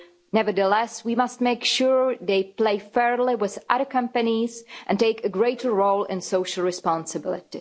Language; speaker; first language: English; non-native, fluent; Czech